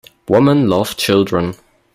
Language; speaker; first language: English; non-native, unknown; German